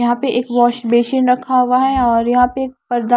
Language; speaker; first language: Hindi; non-native, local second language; Punjabi